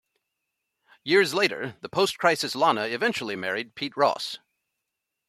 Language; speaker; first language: English; native; English